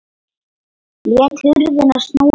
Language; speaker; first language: Icelandic; non-native, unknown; Lithuanian